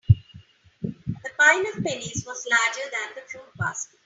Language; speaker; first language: English; non-native, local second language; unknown